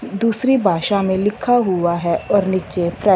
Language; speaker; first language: Hindi; non-native, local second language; Punjabi